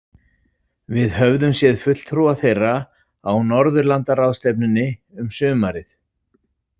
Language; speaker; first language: Icelandic; native; Icelandic